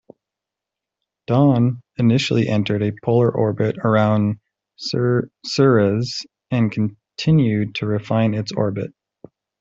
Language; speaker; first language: English; native; English